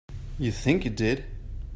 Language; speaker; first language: English; native; English